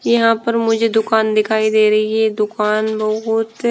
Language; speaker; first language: Hindi; non-native, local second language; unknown